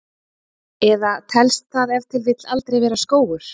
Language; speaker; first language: Icelandic; native; Icelandic